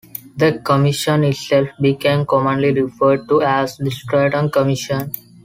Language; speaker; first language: English; non-native, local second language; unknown